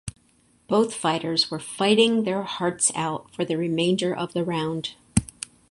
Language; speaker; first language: English; native; English